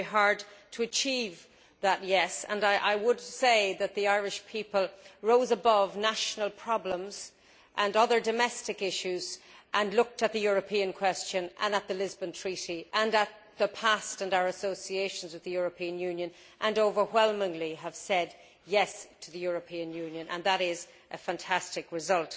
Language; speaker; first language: English; native; English